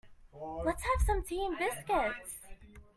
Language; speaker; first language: English; native; English